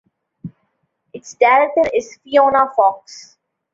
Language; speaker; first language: English; non-native, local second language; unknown